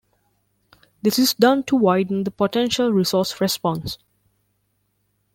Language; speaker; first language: English; non-native, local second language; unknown